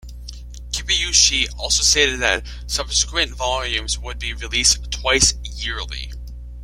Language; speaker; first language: English; native; English